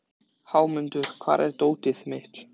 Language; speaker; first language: Icelandic; native; Icelandic